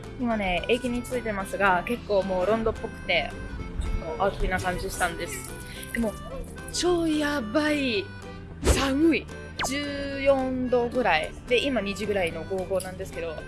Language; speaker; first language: Japanese; non-native, learner; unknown